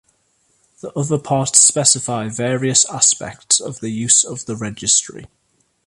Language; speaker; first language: English; native; English